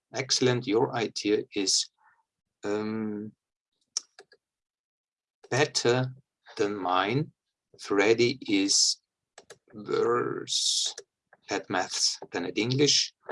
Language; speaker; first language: English; non-native, fluent; German